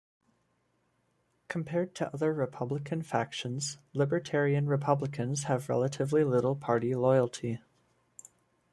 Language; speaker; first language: English; native; English